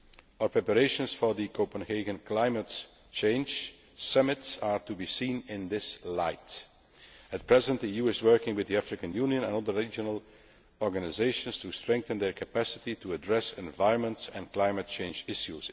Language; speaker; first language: English; non-native, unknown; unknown